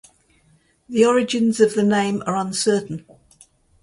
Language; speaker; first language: English; native; English